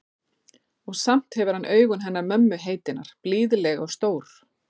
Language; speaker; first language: Icelandic; native; Icelandic